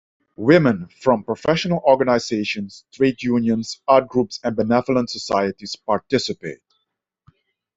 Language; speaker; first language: English; non-native, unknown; Dutch